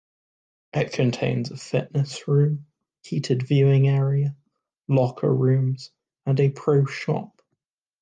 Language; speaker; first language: English; native; English